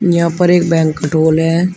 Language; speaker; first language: Hindi; native; Hindi